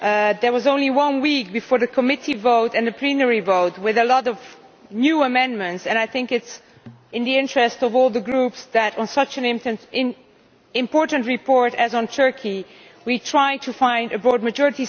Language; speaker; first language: English; non-native, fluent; Dutch